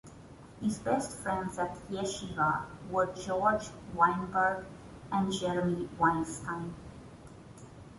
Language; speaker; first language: English; non-native, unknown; Portuguese